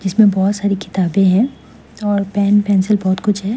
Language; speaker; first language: Hindi; non-native, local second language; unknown